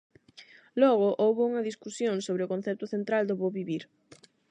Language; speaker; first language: Galician; non-native, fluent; Spanish